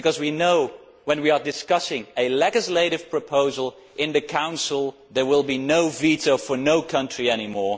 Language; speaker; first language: English; non-native, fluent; Dutch